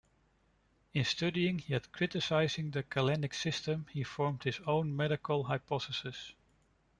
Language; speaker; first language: English; non-native, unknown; Dutch